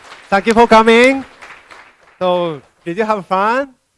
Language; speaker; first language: English; non-native, fluent; Japanese